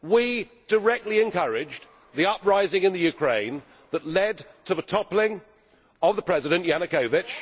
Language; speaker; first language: English; native; English